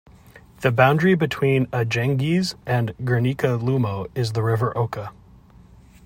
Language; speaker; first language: English; native; English